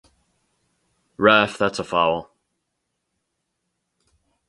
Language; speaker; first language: English; native; English